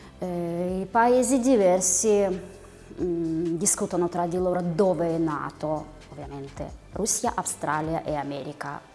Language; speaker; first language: Italian; non-native, fluent; Russian